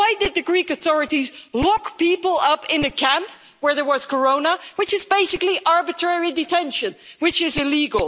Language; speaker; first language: English; non-native, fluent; Dutch